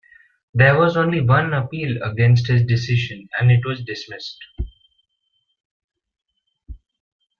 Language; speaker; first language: English; non-native, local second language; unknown